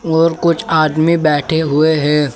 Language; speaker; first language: Hindi; native; Hindi